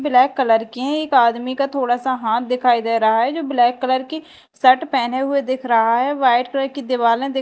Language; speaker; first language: Hindi; native; Hindi